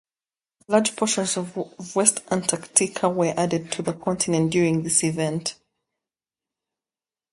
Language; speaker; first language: English; native; English